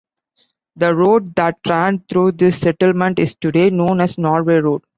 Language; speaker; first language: English; non-native, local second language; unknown